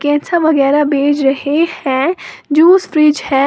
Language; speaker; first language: Hindi; native; Hindi